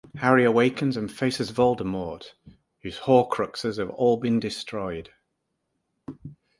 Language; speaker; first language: English; native; English